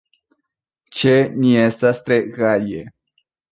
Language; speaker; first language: Esperanto; non-native, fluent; Spanish